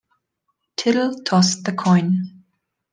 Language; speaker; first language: English; non-native, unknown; German